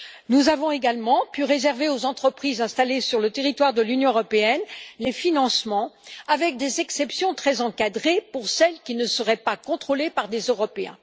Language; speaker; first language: French; native; French